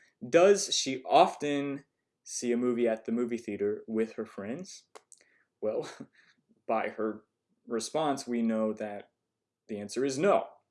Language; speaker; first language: English; native; English